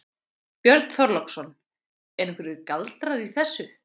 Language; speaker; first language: Icelandic; native; Icelandic